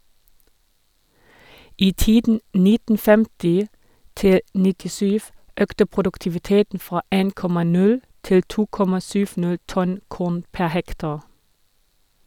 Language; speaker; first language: Norwegian; non-native, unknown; German